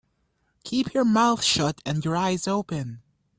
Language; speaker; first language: English; native; English